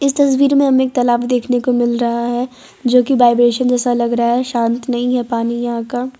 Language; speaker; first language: Hindi; non-native, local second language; Gujarati